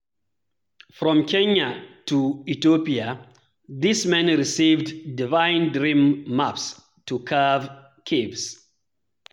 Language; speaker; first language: English; non-native, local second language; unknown